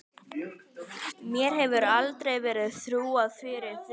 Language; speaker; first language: Icelandic; native; Icelandic